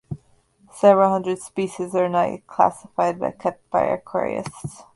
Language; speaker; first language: English; native; English